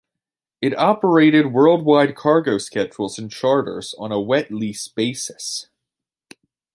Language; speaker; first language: English; native; English